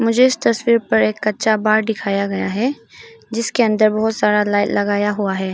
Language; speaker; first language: Hindi; non-native, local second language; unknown